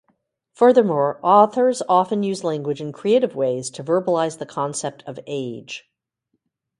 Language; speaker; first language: English; native; English